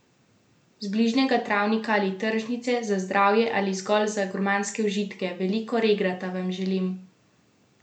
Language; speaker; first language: Slovenian; native; Slovenian